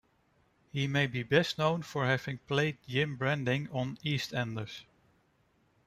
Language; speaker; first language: English; non-native, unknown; Dutch